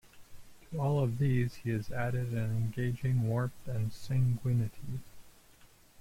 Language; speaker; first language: English; native; English